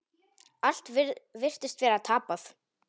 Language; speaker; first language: Icelandic; non-native, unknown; Polish